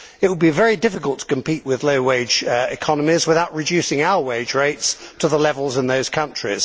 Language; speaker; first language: English; native; English